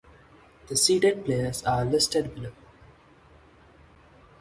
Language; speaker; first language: English; non-native, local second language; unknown